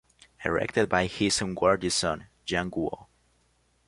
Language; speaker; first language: English; non-native, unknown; Spanish